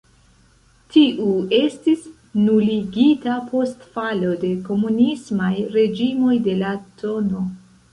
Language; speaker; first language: Esperanto; non-native, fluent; Central Kurdish